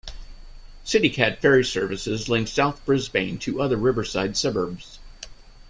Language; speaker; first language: English; native; English